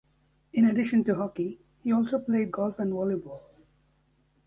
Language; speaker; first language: English; native; English